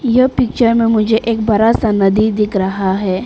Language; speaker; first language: Hindi; early bilingual, other home language; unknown